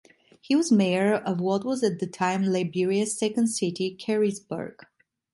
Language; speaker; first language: English; non-native, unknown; Italian